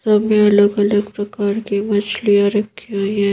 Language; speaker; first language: Hindi; native; Hindi